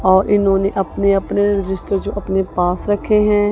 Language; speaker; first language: Hindi; non-native, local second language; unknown